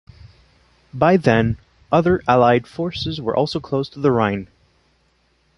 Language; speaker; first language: English; non-native, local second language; French